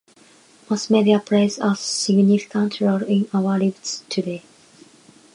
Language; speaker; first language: English; non-native, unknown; Japanese